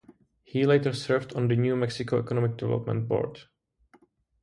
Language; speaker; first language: English; non-native, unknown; Czech